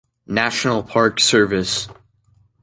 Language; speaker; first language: English; native; English